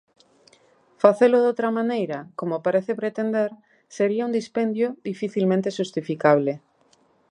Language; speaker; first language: Galician; native; Galician